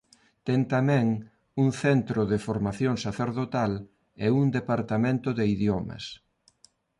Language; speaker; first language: Galician; non-native, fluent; Spanish